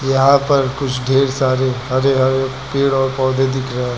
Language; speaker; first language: Hindi; native; Hindi